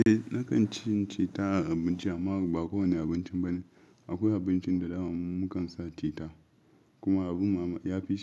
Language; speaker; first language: Hausa; non-native, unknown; Yoruba